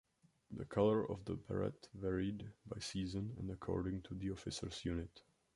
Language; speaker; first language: English; non-native, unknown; Czech